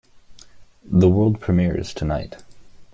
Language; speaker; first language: English; native; English